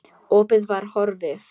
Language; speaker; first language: Icelandic; non-native, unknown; Polish